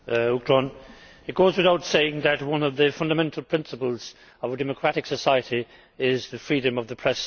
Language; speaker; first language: English; native; English